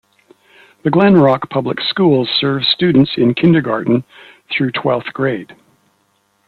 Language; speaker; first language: English; native; English